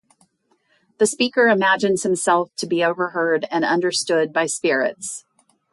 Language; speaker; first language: English; native; English